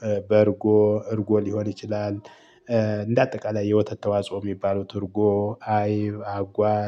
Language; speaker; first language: Amharic; native; Amharic